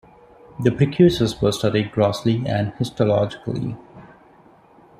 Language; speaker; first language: English; non-native, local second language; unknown